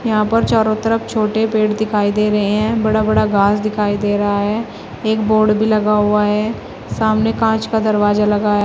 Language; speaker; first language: Hindi; native; Hindi